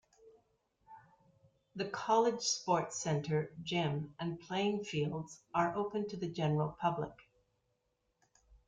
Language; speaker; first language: English; native; English